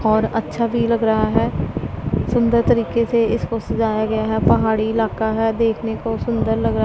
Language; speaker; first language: Hindi; non-native, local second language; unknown